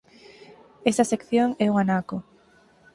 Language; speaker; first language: Galician; native; Galician